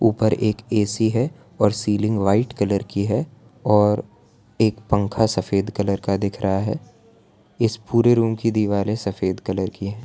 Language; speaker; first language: Hindi; non-native, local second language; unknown